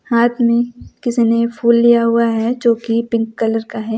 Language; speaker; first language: Hindi; native; Hindi